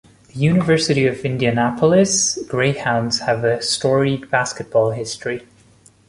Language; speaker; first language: English; non-native, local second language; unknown